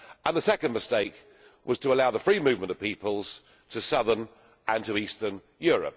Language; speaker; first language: English; native; English